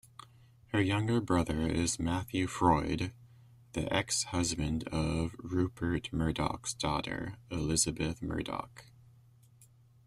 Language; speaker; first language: English; native; English